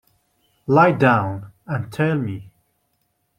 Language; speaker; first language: English; non-native, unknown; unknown